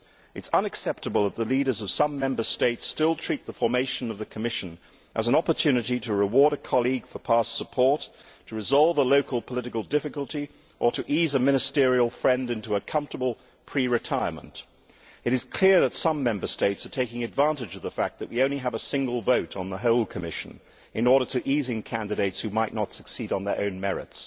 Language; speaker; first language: English; native; English